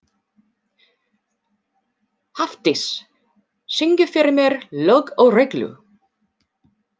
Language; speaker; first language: Icelandic; non-native, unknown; English